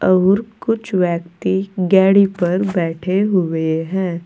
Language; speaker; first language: Hindi; native; Hindi